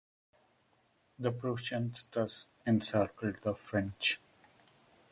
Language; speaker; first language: English; non-native, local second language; Kannada